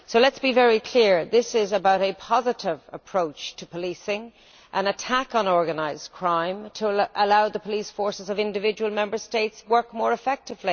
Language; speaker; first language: English; native; English